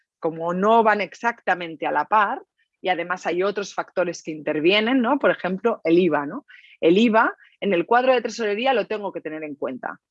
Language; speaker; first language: Spanish; native; Spanish